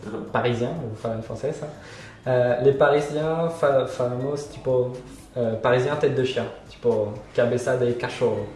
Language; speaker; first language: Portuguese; non-native, fluent; French